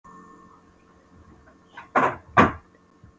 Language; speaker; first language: Icelandic; non-native, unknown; Polish